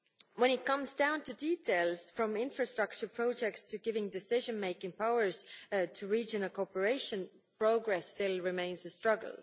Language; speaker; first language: English; non-native, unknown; Estonian